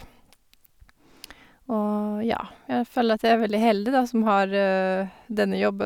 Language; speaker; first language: Norwegian; non-native, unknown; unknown